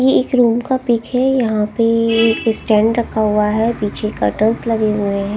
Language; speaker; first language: Hindi; native; Hindi